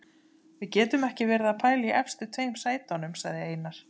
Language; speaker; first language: Icelandic; native; Icelandic